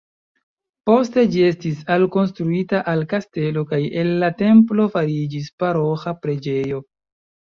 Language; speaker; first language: Esperanto; non-native, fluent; Chinese